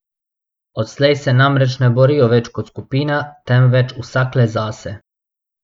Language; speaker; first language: Slovenian; non-native, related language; Bosnian